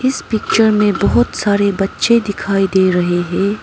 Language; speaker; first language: Hindi; non-native, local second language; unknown